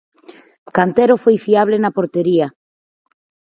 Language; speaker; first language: Galician; native; Galician